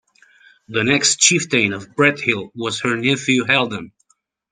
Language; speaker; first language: English; native; English